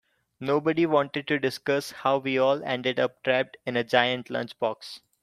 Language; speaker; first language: English; non-native, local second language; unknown